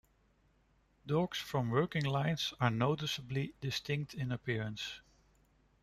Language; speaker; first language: English; non-native, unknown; Dutch